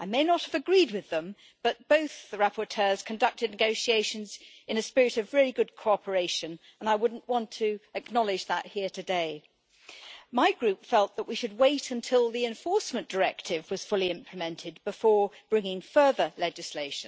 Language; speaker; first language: English; native; English